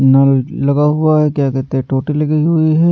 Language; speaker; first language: Hindi; native; Hindi